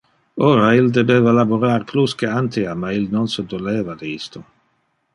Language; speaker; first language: Interlingua; non-native, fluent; Dutch